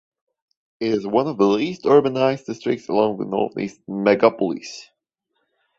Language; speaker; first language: English; non-native, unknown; German